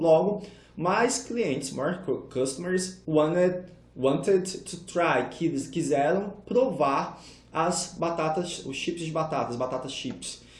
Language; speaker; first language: English; non-native, fluent; Portuguese